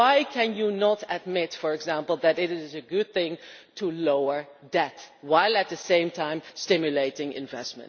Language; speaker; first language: English; non-native, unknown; Dutch